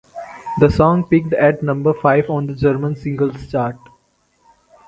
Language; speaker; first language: English; non-native, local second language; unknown